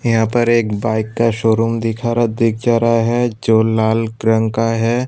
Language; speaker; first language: Hindi; non-native, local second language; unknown